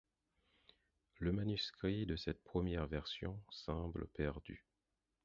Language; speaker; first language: French; non-native, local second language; Haitian Creole